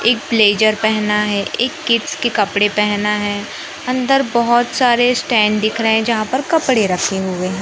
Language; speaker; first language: Hindi; native; Hindi